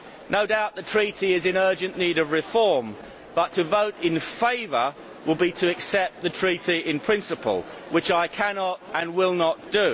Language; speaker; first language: English; native; English